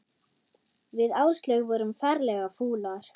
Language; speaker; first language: Icelandic; non-native, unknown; German